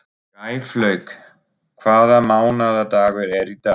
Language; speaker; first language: Icelandic; non-native, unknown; German